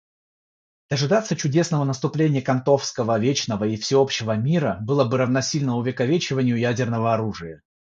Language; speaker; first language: Russian; non-native, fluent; Georgian